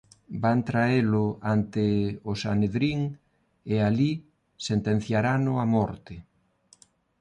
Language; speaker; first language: Galician; non-native, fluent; Spanish